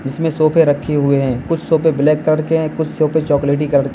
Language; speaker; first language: Hindi; native; Hindi